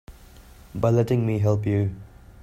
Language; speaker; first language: English; non-native, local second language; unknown